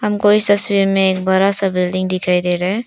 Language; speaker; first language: Hindi; non-native, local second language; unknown